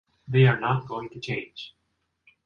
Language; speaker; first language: English; non-native, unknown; Japanese